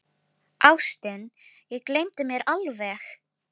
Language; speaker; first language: Icelandic; non-native, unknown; Filipino